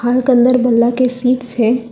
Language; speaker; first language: Hindi; non-native, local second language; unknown